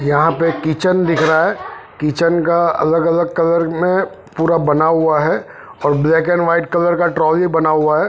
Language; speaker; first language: Hindi; non-native, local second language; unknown